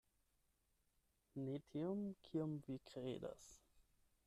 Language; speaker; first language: Esperanto; non-native, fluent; German